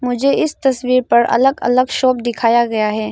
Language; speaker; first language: Hindi; non-native, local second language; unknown